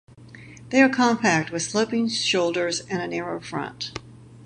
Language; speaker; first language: English; native; English